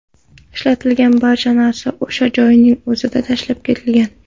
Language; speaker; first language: Uzbek; non-native, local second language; Kara-Kalpak